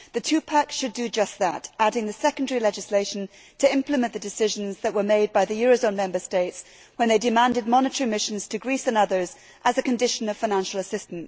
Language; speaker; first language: English; native; English